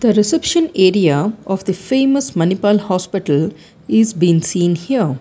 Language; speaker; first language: English; non-native, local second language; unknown